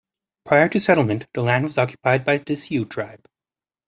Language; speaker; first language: English; native; English